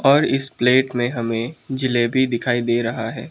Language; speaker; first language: Hindi; non-native, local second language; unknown